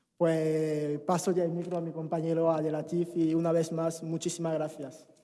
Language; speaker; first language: Spanish; non-native, fluent; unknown